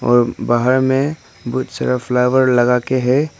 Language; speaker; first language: Hindi; non-native, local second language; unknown